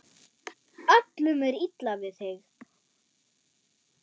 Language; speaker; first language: Icelandic; non-native, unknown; German